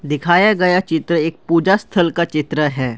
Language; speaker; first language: Hindi; non-native, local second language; Assamese